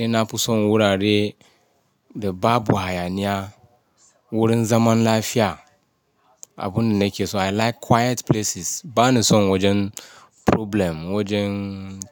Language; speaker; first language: Hausa; non-native, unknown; Yoruba